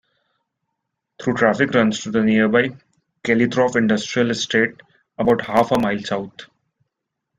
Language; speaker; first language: English; non-native, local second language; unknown